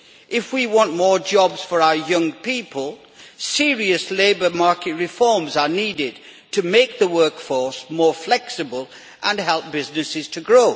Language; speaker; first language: English; native; English